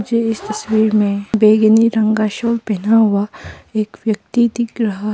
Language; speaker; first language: Hindi; non-native, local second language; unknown